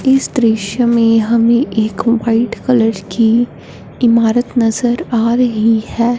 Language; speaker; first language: Hindi; non-native, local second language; Punjabi